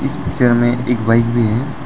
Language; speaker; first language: Hindi; non-native, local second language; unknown